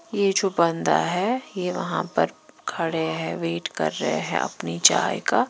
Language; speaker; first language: Hindi; non-native, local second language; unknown